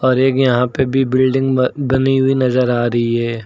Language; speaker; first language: Hindi; native; Hindi